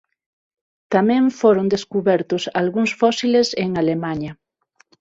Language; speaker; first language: Galician; non-native, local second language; Spanish